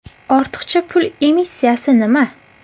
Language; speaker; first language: Uzbek; native; Uzbek